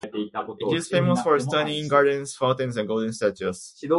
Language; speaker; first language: English; native; English